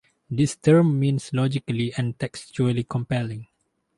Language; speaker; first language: English; non-native, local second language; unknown